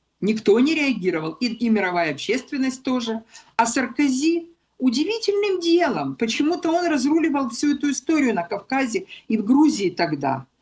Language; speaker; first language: Russian; non-native, local second language; Ukrainian